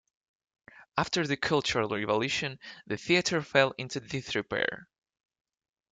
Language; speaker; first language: English; non-native, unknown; Russian